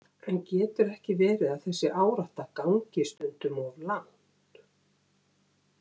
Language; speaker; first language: Icelandic; native; Icelandic